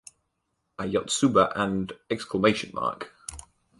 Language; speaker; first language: English; native; English